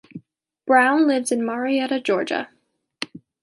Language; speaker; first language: English; native; English